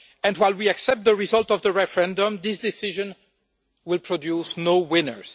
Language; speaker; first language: English; non-native, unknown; French